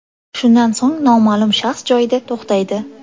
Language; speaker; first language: Uzbek; native; Uzbek